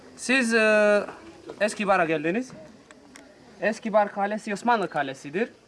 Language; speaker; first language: Turkish; non-native, learner; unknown